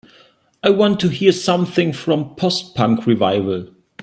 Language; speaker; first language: English; non-native, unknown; German